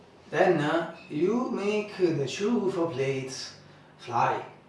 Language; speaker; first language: English; non-native, learner; Italian